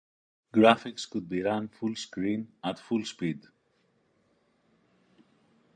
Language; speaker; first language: English; non-native, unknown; Greek